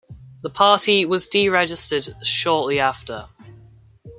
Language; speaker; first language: English; native; English